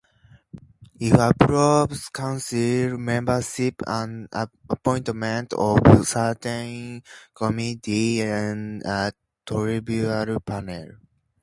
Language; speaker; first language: English; native; English